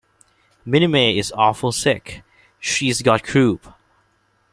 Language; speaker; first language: English; non-native, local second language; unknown